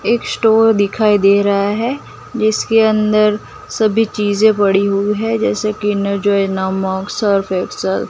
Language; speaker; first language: Hindi; non-native, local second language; Gujarati